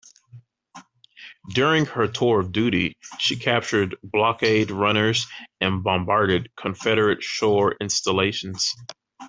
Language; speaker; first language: English; native; English